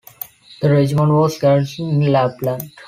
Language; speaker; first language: English; non-native, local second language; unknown